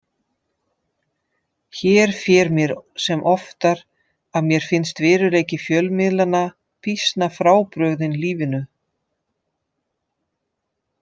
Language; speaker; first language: Icelandic; non-native, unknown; Dutch